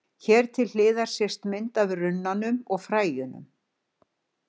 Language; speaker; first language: Icelandic; native; Icelandic